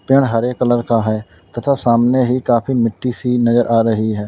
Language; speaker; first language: Hindi; native; Hindi